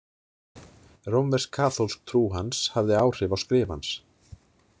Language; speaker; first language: Icelandic; native; Icelandic